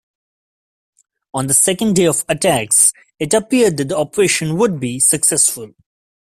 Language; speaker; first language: English; non-native, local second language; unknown